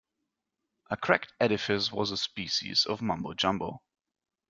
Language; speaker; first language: English; non-native, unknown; German